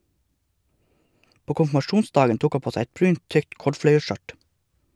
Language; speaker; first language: Norwegian; native; Norwegian